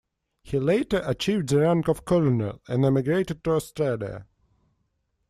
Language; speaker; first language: English; non-native, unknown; Russian